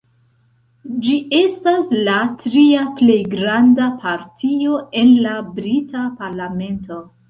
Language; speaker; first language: Esperanto; non-native, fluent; Central Kurdish